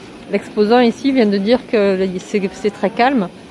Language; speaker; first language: French; native; French